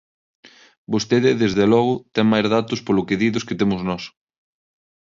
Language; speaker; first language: Galician; non-native, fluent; Spanish